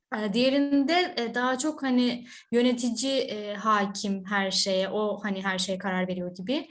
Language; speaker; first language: Turkish; native; Turkish